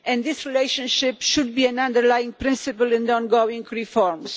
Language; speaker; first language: English; non-native, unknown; Polish